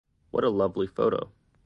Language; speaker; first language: English; native; English